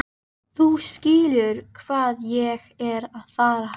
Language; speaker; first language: Icelandic; native; Icelandic